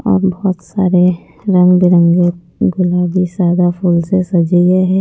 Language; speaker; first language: Hindi; non-native, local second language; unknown